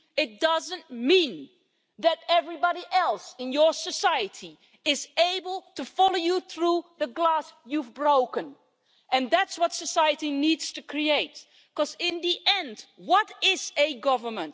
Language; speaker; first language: English; non-native, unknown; Dutch